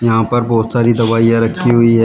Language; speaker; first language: Hindi; native; Hindi